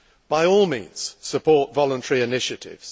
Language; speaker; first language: English; native; English